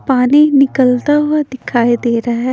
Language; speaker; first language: Hindi; non-native, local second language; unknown